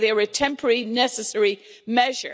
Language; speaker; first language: English; native; English